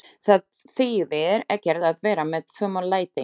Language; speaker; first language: Icelandic; non-native, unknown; Slovak